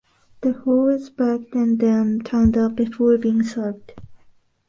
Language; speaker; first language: English; non-native, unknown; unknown